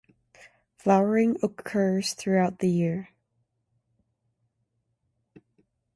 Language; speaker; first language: English; native; English